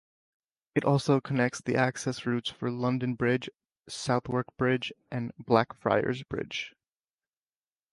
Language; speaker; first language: English; native; English